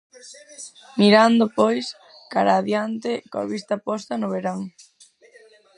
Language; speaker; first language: Galician; non-native, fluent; Spanish